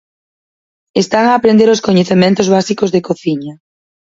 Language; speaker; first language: Galician; native; Galician